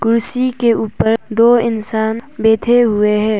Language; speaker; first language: Hindi; non-native, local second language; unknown